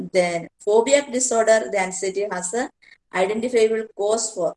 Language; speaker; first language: English; non-native, local second language; Malayalam